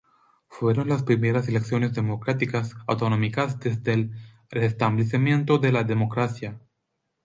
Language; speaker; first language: Spanish; non-native, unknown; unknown